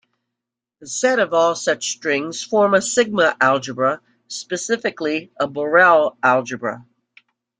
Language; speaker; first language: English; native; English